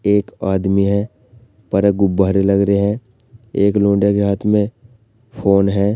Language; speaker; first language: Hindi; native; Hindi